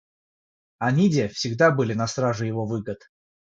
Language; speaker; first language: Russian; non-native, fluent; Georgian